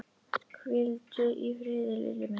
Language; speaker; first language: Icelandic; native; Icelandic